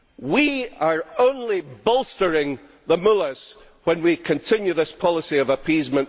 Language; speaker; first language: English; native; English